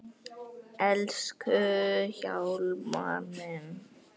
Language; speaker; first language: Icelandic; native; Icelandic